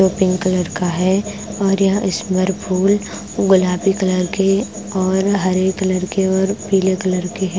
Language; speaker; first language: Hindi; non-native, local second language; Punjabi